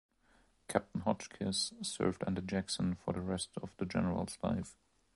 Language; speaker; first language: English; non-native, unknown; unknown